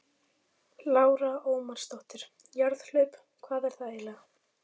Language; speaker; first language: Icelandic; native; Icelandic